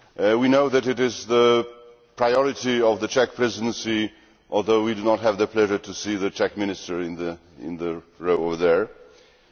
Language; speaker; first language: English; non-native, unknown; Polish